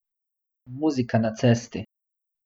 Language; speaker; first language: Slovenian; non-native, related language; Bosnian